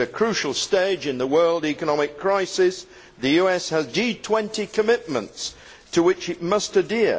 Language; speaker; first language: English; native; English